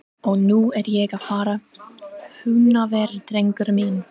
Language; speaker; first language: Icelandic; non-native, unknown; English